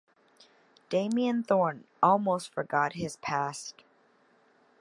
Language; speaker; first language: English; native; English